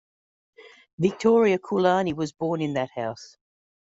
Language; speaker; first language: English; native; English